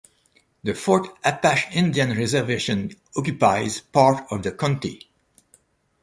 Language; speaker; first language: English; non-native, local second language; French